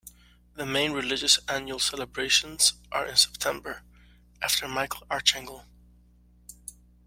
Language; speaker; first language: English; native; English